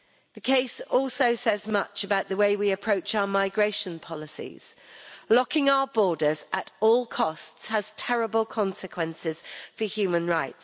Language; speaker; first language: English; native; English